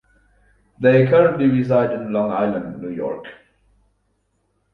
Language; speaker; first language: English; non-native, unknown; German